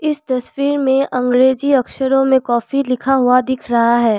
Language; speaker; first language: Hindi; non-native, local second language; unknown